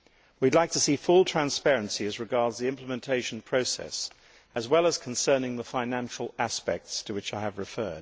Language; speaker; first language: English; native; English